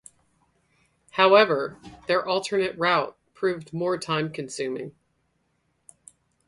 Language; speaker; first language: English; native; English